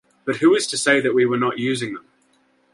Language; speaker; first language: English; native; English